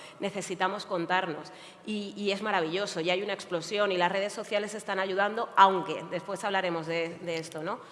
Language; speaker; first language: Spanish; native; Spanish